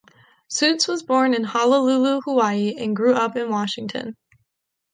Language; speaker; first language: English; native; English